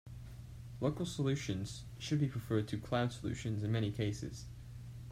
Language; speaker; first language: English; native; English